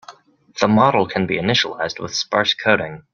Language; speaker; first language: English; native; English